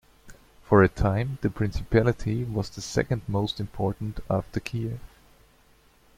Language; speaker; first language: English; non-native, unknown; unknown